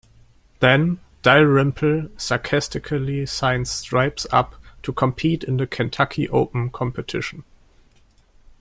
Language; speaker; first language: English; non-native, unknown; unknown